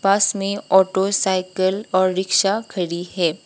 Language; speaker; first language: Hindi; non-native, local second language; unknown